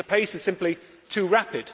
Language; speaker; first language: English; native; English